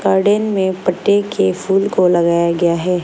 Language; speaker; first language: Hindi; non-native, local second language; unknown